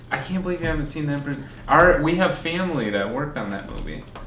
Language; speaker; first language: English; native; English